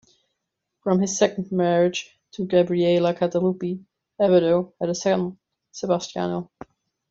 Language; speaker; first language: English; non-native, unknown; German